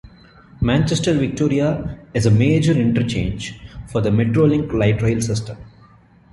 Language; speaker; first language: English; non-native, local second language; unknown